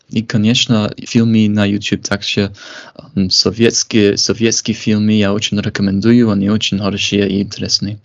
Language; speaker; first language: Russian; non-native, fluent; English